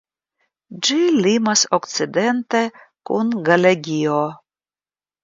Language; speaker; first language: Esperanto; non-native, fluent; Russian